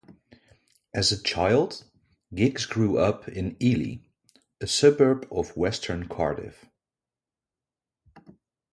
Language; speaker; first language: English; non-native, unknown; Dutch